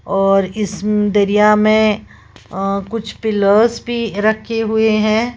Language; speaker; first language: Hindi; native; Hindi